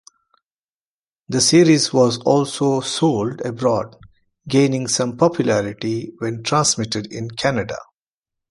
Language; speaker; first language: English; non-native, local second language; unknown